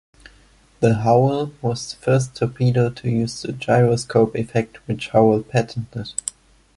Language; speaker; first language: English; non-native, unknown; German